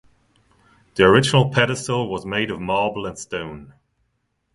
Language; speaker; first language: English; non-native, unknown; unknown